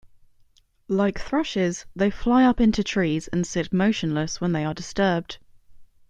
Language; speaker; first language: English; native; English